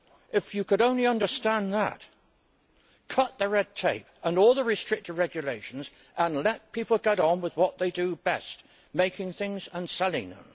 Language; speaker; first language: English; native; English